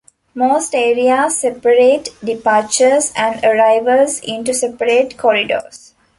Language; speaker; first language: English; non-native, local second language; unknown